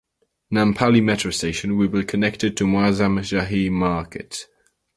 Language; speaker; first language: English; native; English